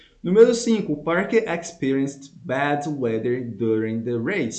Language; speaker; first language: English; non-native, fluent; Portuguese